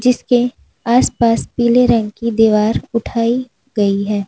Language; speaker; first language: Hindi; native; Hindi